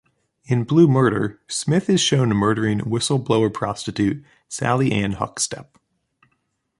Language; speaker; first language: English; native; English